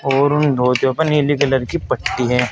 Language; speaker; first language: Hindi; native; Hindi